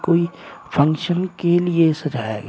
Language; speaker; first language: Hindi; native; Hindi